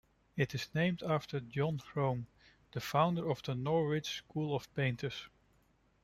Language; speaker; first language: English; non-native, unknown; Dutch